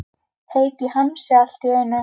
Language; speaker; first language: Icelandic; native; Icelandic